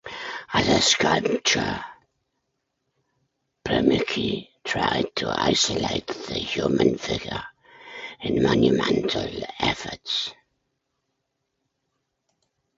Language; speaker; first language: English; native; English